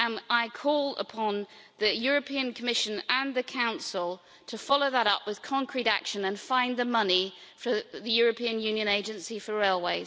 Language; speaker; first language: English; native; English